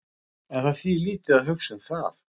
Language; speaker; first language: Icelandic; non-native, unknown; Russian